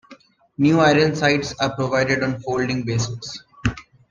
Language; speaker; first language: English; non-native, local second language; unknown